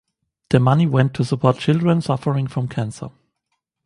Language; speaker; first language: English; non-native, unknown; German